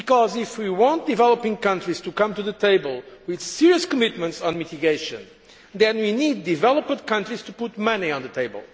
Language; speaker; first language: English; non-native, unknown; Portuguese